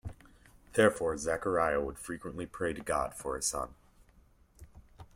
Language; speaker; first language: English; native; English